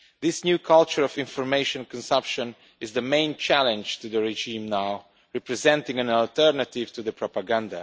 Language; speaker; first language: English; non-native, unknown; Romanian